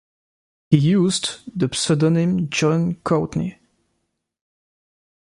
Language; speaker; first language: English; non-native, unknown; French